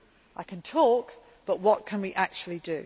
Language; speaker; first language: English; native; English